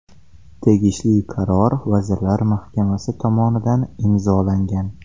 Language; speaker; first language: Uzbek; native; Uzbek